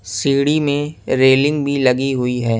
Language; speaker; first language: Hindi; non-native, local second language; Punjabi